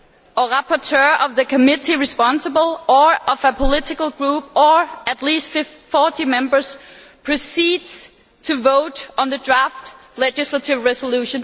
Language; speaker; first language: English; non-native, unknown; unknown